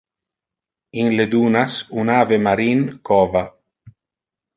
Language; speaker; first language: Interlingua; non-native, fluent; Italian